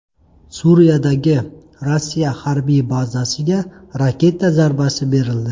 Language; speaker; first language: Uzbek; native; Uzbek